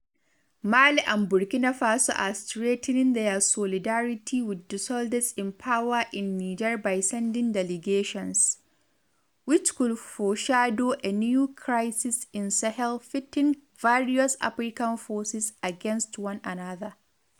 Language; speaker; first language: English; non-native, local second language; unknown